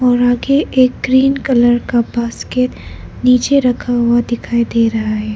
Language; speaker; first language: Hindi; non-native, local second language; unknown